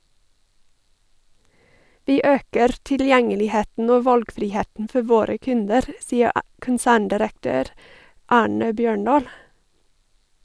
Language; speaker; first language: Norwegian; non-native, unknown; English